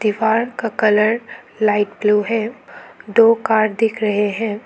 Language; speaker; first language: Hindi; early bilingual, other home language; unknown